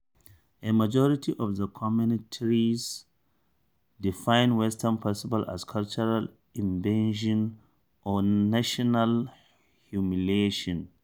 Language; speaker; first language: English; non-native, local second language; Hausa